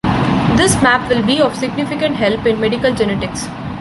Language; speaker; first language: English; non-native, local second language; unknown